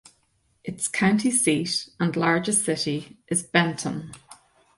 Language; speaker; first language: English; native; English